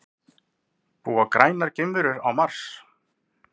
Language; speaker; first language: Icelandic; native; Icelandic